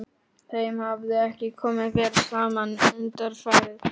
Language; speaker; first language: Icelandic; non-native, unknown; Polish